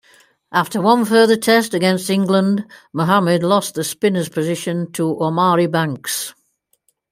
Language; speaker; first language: English; native; English